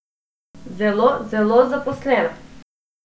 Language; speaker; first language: Slovenian; non-native, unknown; Macedonian